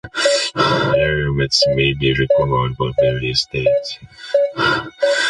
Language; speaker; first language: English; non-native, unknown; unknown